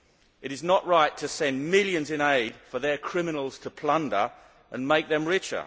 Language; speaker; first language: English; native; English